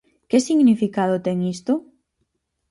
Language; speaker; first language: Galician; native; Galician